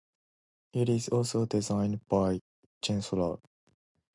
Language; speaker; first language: English; non-native, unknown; Japanese